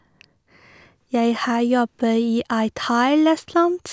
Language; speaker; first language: Norwegian; non-native, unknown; Chinese